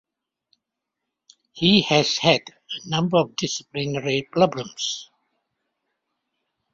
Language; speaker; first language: English; non-native, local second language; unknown